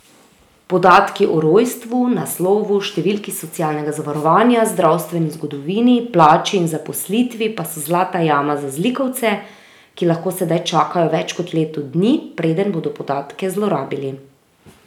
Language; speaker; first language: Slovenian; native; Slovenian